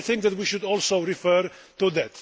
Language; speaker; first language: English; non-native, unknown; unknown